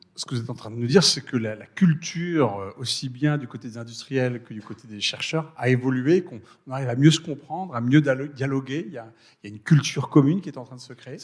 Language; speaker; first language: French; native; French